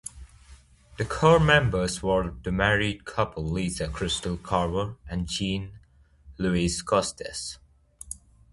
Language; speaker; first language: English; native; English